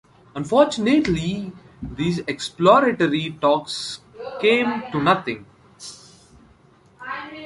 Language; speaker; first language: English; non-native, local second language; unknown